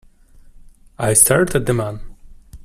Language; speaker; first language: English; non-native, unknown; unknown